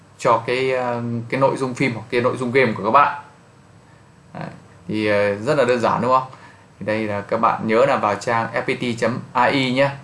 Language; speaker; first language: Vietnamese; native; Vietnamese